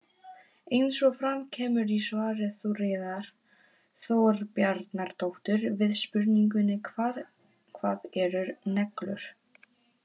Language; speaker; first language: Icelandic; non-native, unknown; Polish